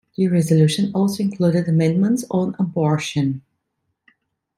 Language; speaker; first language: English; non-native, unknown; Italian